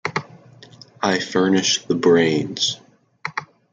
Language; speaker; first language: English; native; English